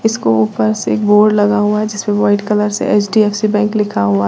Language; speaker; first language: Hindi; native; Hindi